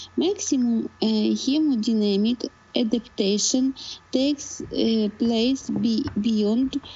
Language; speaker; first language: English; non-native, learner; Russian